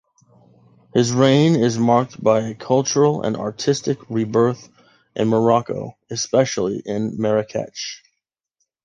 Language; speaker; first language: English; native; English